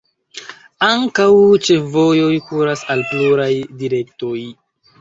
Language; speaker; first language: Esperanto; non-native, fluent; Chinese